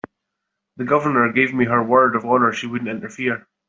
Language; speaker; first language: English; native; English